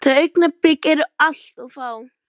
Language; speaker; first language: Icelandic; native; Icelandic